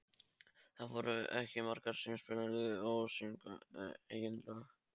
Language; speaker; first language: Icelandic; non-native, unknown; Polish